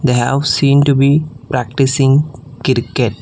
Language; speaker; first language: English; non-native, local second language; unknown